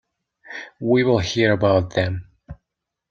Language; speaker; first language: English; non-native, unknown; Mongolian